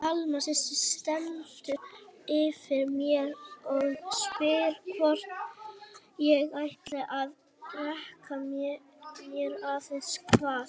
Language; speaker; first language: Icelandic; native; Icelandic